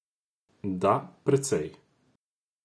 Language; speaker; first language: Slovenian; non-native, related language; Croatian